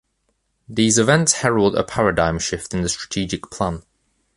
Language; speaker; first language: English; native; English